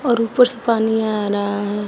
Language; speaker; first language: Hindi; native; Hindi